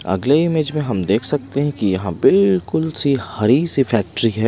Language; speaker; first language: Hindi; non-native, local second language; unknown